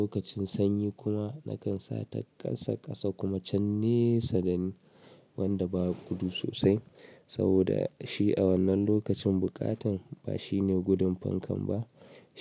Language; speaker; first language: Hausa; native; Hausa